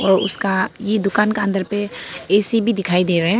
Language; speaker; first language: Hindi; non-native, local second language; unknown